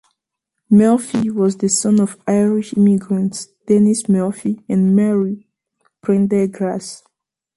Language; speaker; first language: English; native; English